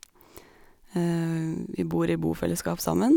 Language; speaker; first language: Norwegian; native; Norwegian